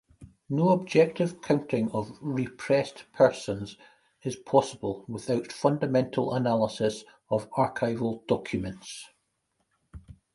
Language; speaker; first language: English; native; English